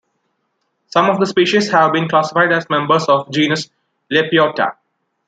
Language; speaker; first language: English; non-native, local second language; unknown